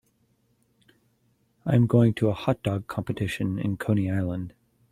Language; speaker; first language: English; native; English